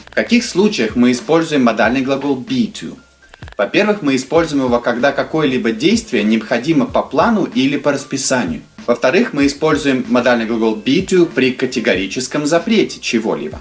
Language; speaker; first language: Russian; native; Russian